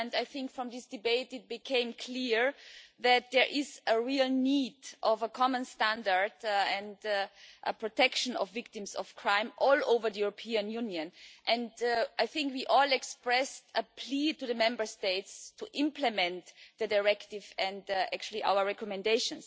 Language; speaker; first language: English; non-native, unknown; German